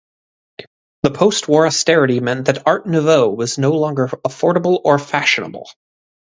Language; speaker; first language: English; native; English